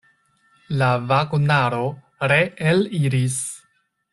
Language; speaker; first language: Esperanto; non-native, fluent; Chinese